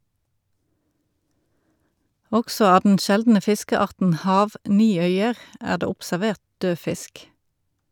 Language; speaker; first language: Norwegian; native; Norwegian